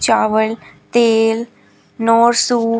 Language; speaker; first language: Hindi; native; Hindi